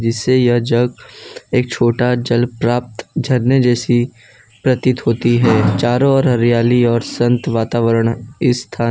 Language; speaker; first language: Hindi; non-native, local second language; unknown